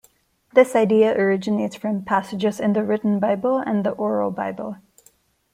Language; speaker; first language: English; non-native, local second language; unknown